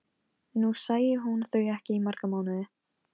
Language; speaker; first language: Icelandic; non-native, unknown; Polish